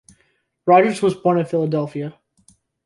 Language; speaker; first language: English; native; English